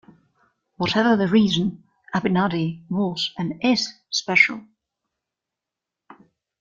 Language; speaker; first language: English; non-native, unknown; German